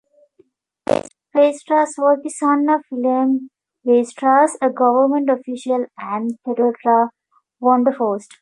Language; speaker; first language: English; native; English